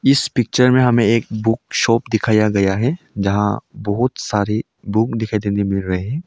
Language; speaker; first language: Hindi; non-native, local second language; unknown